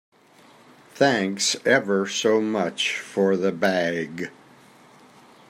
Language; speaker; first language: English; native; English